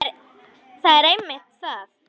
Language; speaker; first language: Icelandic; native; Icelandic